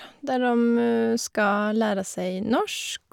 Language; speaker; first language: Norwegian; non-native, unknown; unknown